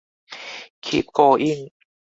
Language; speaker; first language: English; non-native, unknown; Thai